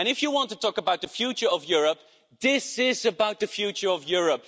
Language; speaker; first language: English; non-native, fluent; Dutch